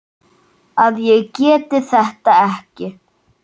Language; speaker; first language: Icelandic; native; Icelandic